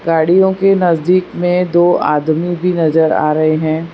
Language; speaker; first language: Hindi; non-native, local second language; Gujarati